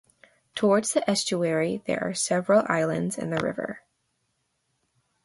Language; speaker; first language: English; native; English